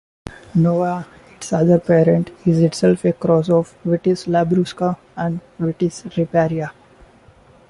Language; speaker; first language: English; non-native, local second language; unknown